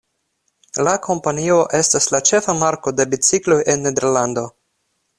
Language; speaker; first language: Esperanto; non-native, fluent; Russian